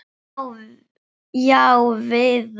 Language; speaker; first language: Icelandic; non-native, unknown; English